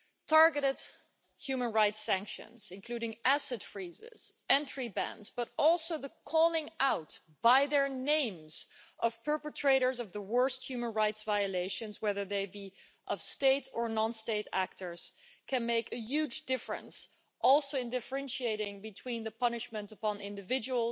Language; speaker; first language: English; non-native, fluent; Dutch